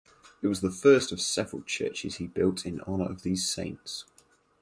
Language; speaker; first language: English; native; English